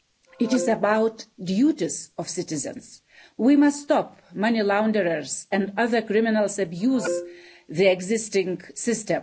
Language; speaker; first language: English; non-native, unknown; Lithuanian